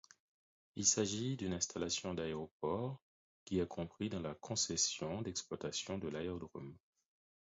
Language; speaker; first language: French; non-native, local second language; Haitian Creole